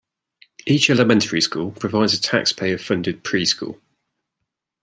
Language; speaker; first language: English; native; English